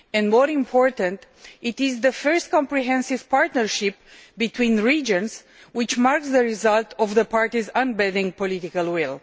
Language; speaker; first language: English; non-native, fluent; Romanian